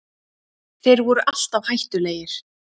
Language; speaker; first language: Icelandic; native; Icelandic